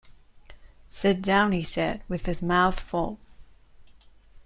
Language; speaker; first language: English; non-native, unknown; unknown